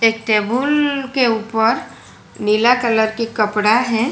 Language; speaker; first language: Hindi; non-native, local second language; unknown